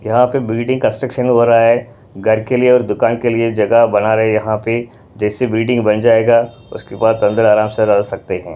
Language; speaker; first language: Hindi; non-native, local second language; Punjabi